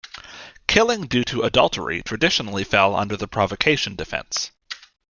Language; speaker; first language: English; native; English